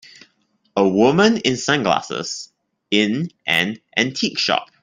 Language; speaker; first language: English; non-native, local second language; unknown